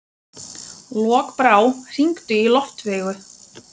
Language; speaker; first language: Icelandic; non-native, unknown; Lithuanian